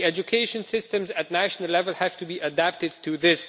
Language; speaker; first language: English; non-native, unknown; Romanian